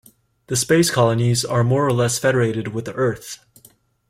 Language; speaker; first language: English; native; English